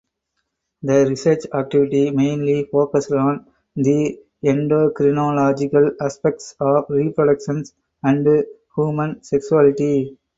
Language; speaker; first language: English; non-native, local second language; Tamil